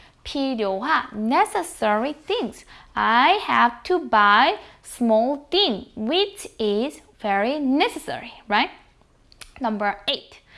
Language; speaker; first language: English; non-native, fluent; Korean